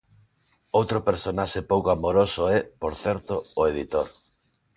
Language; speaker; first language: Galician; non-native, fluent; Spanish